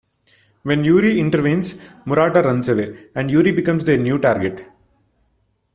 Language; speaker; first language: English; non-native, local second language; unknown